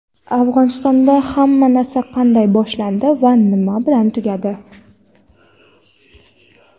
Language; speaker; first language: Uzbek; non-native, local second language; Kara-Kalpak